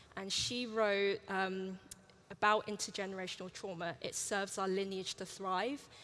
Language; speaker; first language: English; early bilingual, other home language; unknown